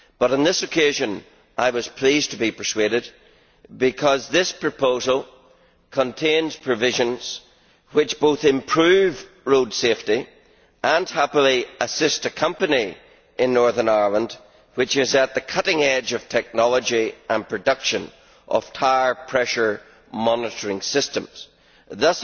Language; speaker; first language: English; native; English